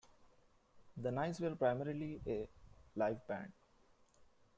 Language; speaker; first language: English; non-native, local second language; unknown